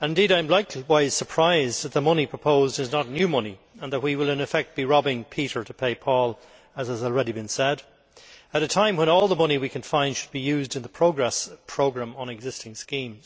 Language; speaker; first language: English; native; English